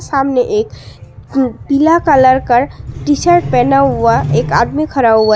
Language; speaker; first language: Hindi; non-native, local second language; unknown